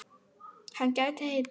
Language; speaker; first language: Icelandic; non-native, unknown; German